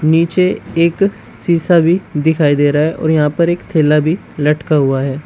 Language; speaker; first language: Hindi; native; Hindi